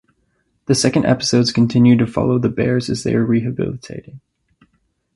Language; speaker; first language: English; native; English